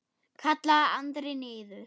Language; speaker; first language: Icelandic; non-native, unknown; German